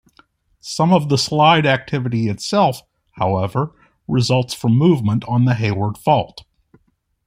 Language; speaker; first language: English; native; English